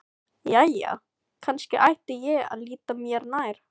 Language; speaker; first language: Icelandic; non-native, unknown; Filipino